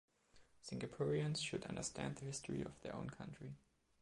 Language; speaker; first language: English; non-native, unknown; German